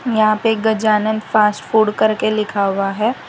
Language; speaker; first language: Hindi; non-native, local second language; Gujarati